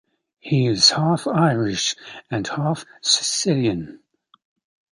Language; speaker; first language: English; native; English